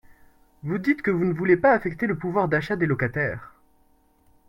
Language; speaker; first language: French; native; French